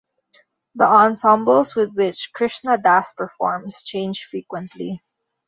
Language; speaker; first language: English; non-native, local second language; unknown